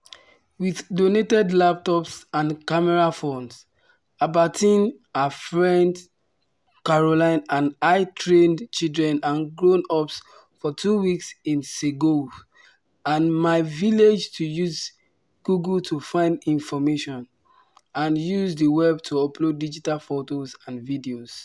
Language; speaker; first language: English; non-native, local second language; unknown